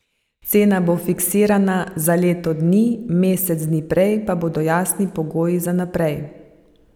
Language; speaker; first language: Slovenian; native; Slovenian